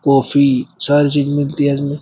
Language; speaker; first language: Hindi; native; Hindi